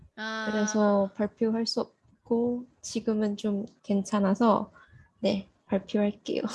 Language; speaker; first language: Korean; non-native, learner; Malay